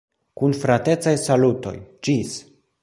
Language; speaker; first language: Esperanto; non-native, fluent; Polish